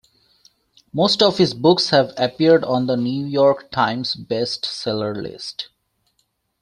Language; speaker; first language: English; native; English